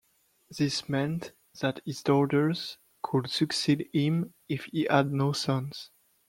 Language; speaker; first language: English; non-native, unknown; French